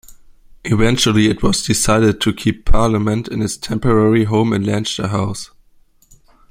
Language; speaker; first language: English; non-native, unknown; German